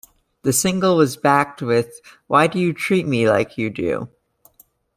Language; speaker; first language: English; native; English